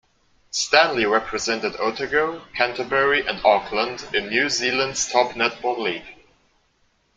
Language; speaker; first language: English; non-native, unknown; German